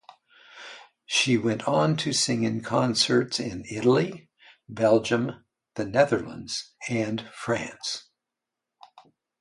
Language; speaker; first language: English; native; English